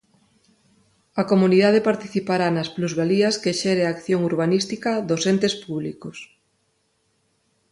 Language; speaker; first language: Galician; non-native, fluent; Spanish